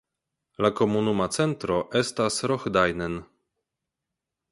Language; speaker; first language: Esperanto; non-native, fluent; Polish